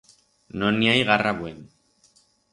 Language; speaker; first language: Aragonese; non-native, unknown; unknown